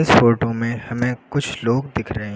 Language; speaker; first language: Hindi; native; Hindi